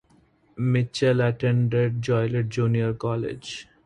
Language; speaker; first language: English; non-native, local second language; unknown